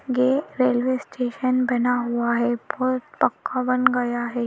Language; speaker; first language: Hindi; native; Hindi